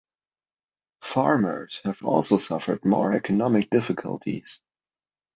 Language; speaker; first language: English; non-native, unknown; German